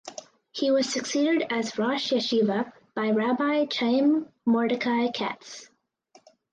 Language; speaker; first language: English; native; English